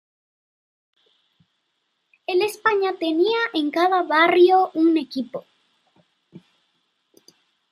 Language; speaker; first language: Spanish; native; Spanish